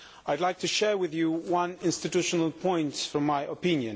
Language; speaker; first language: English; non-native, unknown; Polish